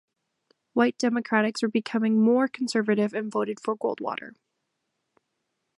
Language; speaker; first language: English; non-native, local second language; French